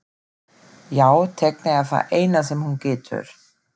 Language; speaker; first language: Icelandic; non-native, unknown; German